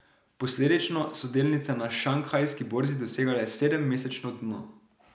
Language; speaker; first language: Slovenian; native; Slovenian